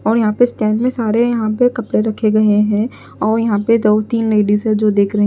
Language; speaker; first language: Hindi; non-native, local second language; Punjabi